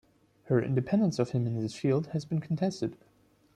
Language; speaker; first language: English; non-native, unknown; German